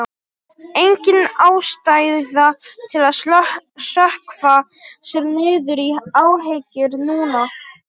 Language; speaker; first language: Icelandic; non-native, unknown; Polish